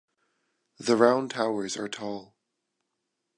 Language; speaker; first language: English; non-native, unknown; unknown